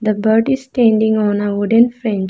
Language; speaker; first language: English; non-native, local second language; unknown